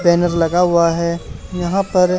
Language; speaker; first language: Hindi; native; Hindi